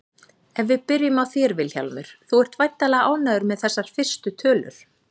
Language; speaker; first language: Icelandic; native; Icelandic